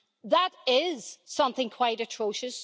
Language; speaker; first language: English; native; English